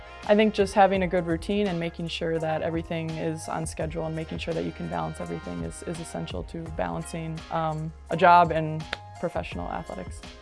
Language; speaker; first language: English; native; English